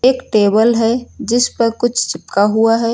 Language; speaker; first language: Hindi; native; Hindi